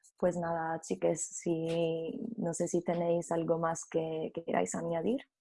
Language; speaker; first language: Spanish; non-native, fluent; Italian